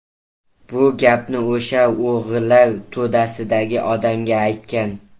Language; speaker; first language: Uzbek; native; Uzbek